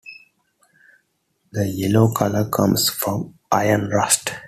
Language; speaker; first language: English; non-native, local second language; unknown